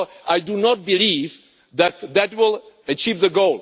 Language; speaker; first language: English; non-native, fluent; Czech